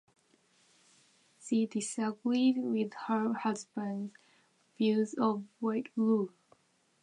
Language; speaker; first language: English; non-native, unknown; Japanese